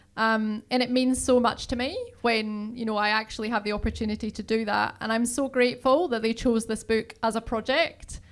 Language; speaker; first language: English; native; English